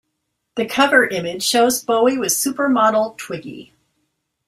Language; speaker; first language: English; native; English